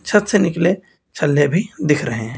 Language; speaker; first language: Hindi; native; Hindi